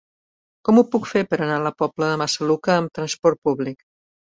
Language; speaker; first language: Catalan; native; Catalan